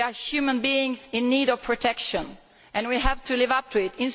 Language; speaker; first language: English; non-native, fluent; Italian